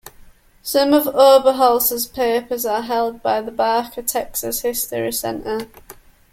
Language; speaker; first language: English; native; English